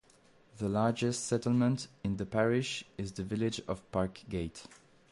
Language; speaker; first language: English; non-native, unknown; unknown